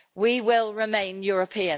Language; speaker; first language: English; native; English